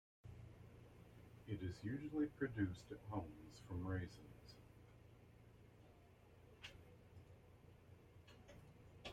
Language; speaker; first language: English; native; English